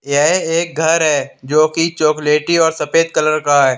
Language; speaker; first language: Hindi; native; Hindi